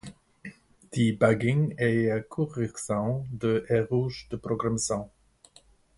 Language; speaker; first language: Portuguese; non-native, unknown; English